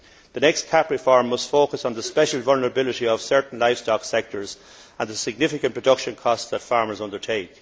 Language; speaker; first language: English; native; English